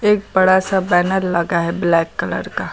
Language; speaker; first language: Hindi; native; Hindi